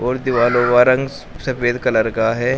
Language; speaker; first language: Hindi; native; Hindi